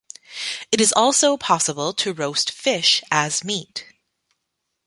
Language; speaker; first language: English; native; English